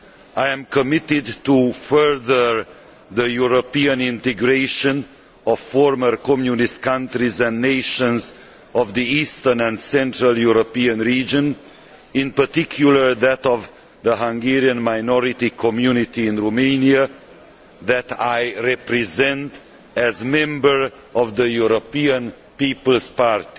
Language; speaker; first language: English; non-native, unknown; Hungarian